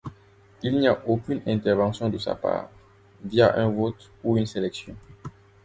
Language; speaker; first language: French; non-native, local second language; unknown